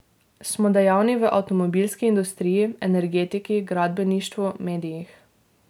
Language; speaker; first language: Slovenian; native; Slovenian